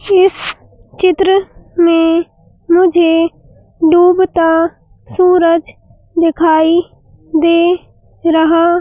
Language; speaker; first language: Hindi; native; Hindi